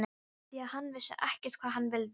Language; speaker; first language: Icelandic; non-native, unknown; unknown